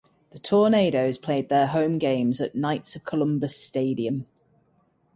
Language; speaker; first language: English; native; English